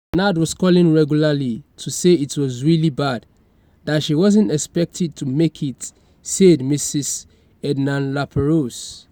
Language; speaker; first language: English; non-native, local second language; Yoruba